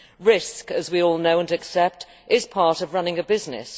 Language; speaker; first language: English; native; English